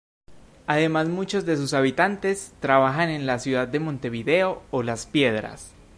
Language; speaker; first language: Spanish; native; Spanish